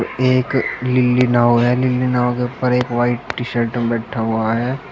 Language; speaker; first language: Hindi; native; Hindi